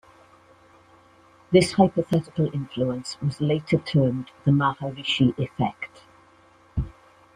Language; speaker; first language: English; native; English